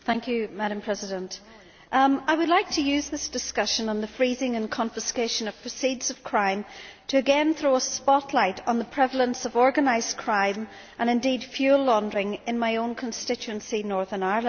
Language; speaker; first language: English; native; English